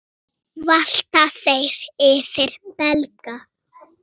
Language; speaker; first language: Icelandic; native; Icelandic